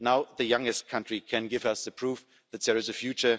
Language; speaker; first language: English; non-native, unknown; German